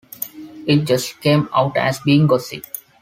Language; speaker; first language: English; non-native, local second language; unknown